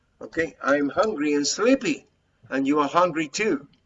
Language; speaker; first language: English; non-native, fluent; Spanish